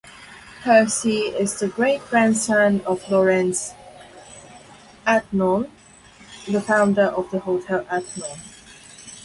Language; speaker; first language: English; non-native, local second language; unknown